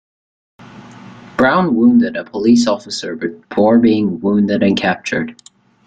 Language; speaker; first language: English; native; English